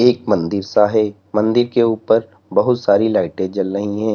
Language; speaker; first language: Hindi; native; Hindi